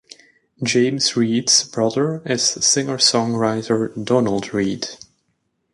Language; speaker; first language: English; native; English